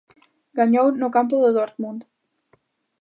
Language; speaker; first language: Galician; native; Galician